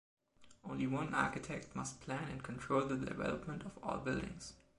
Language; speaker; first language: English; non-native, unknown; German